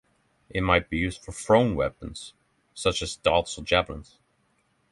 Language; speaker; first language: English; non-native, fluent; Norwegian